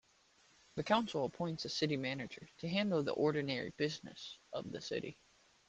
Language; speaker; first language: English; native; English